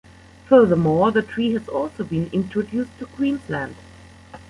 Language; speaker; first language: English; non-native, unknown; German